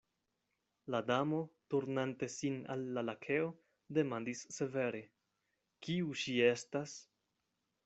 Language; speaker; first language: Esperanto; non-native, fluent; Spanish